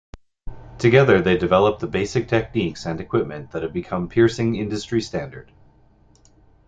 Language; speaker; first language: English; native; English